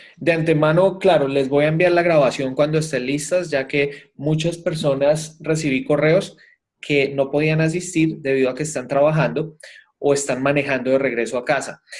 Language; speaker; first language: Spanish; native; Spanish